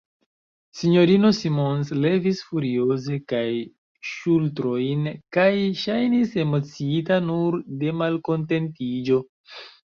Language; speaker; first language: Esperanto; non-native, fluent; Chinese